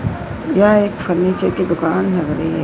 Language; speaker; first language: Hindi; native; Hindi